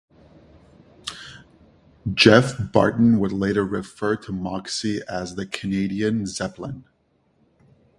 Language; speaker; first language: English; native; English